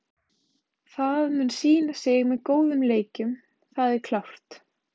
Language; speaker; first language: Icelandic; native; Icelandic